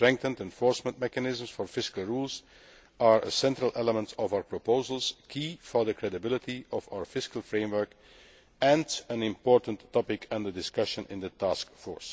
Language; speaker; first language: English; non-native, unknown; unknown